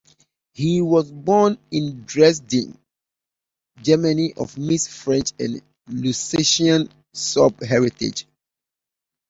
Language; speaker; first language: English; native; English